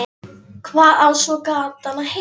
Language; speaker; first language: Icelandic; non-native, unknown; Polish